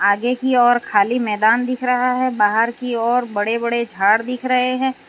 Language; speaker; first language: Hindi; non-native, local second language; Gujarati